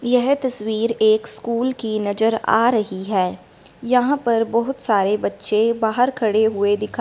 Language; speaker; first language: Hindi; non-native, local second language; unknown